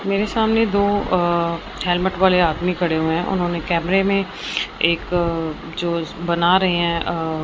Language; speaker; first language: Hindi; non-native, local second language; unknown